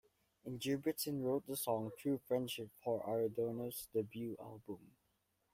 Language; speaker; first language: English; non-native, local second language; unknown